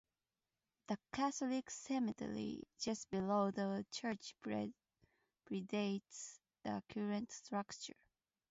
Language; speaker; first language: English; non-native, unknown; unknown